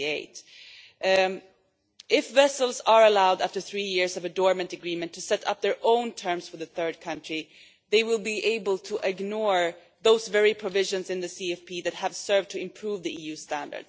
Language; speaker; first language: English; non-native, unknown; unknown